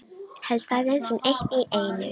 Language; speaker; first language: Icelandic; non-native, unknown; Romanian